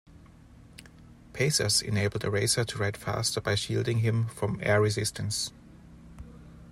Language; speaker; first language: English; non-native, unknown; German